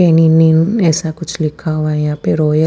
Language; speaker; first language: Hindi; non-native, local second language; Punjabi